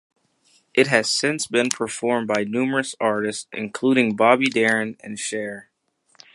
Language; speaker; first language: English; native; English